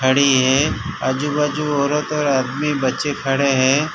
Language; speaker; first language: Hindi; non-native, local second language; Gujarati